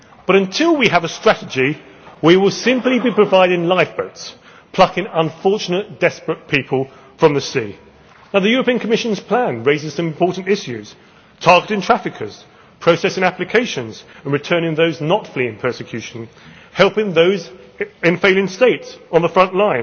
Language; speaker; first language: English; native; English